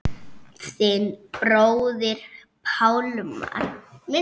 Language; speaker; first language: Icelandic; native; Icelandic